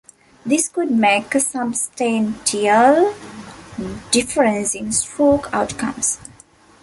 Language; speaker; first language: English; non-native, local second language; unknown